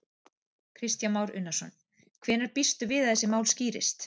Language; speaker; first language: Icelandic; native; Icelandic